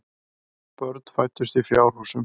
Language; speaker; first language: Icelandic; native; Icelandic